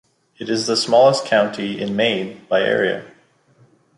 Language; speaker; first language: English; native; English